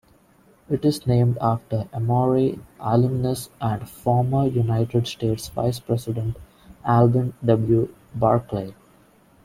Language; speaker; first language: English; non-native, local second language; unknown